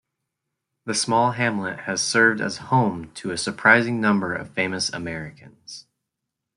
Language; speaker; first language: English; native; English